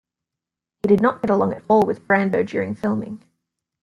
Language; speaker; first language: English; native; English